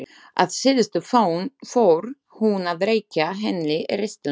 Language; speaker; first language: Icelandic; non-native, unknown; Slovak